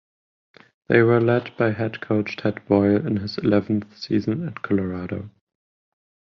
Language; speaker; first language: English; non-native, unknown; German